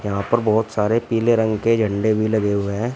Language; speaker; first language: Hindi; native; Hindi